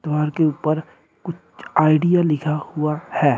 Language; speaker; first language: Hindi; native; Hindi